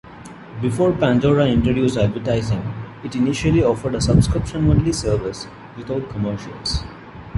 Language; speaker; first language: English; non-native, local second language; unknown